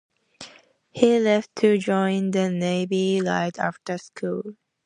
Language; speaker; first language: English; native; English